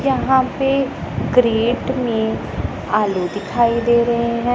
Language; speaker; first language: Hindi; non-native, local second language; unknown